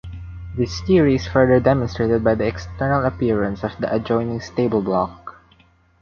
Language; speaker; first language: English; non-native, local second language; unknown